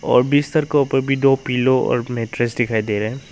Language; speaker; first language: Hindi; non-native, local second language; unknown